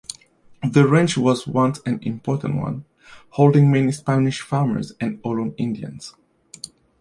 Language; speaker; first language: English; native; English